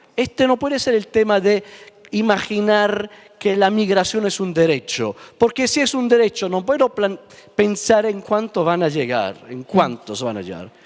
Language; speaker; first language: Spanish; non-native, fluent; Italian